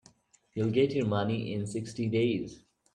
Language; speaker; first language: English; non-native, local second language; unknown